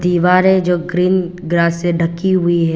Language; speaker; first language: Hindi; non-native, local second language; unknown